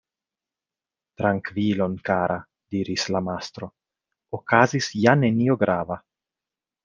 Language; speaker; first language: Esperanto; non-native, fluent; Italian